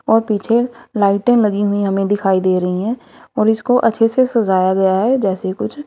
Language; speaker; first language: Hindi; native; Hindi